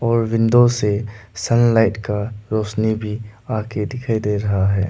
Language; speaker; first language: Hindi; non-native, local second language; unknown